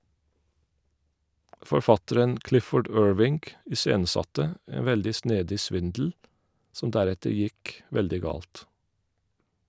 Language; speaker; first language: Norwegian; non-native, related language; Faroese